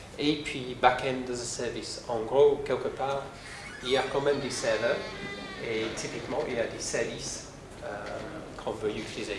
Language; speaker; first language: French; non-native, fluent; English